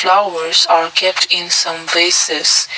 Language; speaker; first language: English; non-native, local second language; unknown